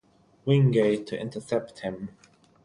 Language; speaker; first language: English; non-native, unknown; German